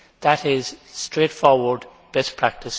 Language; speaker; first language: English; native; English